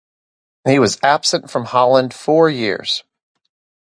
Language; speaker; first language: English; native; English